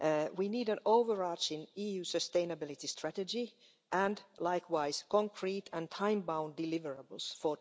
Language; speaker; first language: English; non-native, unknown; Finnish